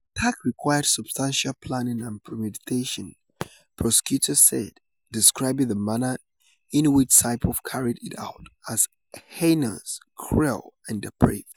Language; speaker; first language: English; non-native, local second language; Yoruba